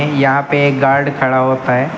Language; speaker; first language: Hindi; native; Hindi